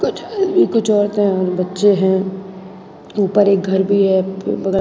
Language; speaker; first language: Hindi; non-native, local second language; Gujarati